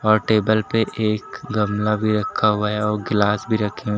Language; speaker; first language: Hindi; native; Hindi